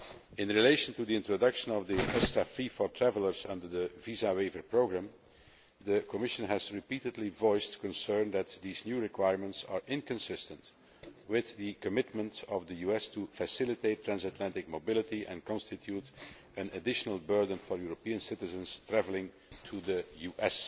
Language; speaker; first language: English; non-native, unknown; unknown